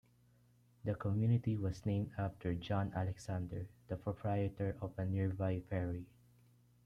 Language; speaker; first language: English; non-native, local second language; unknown